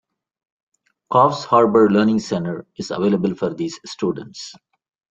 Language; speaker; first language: English; non-native, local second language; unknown